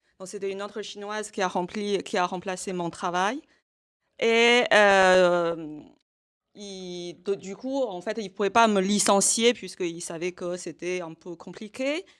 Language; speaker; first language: French; non-native, fluent; Chinese